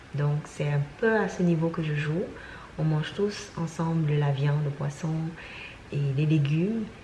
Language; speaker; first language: French; non-native, local second language; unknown